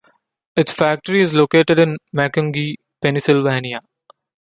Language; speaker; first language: English; non-native, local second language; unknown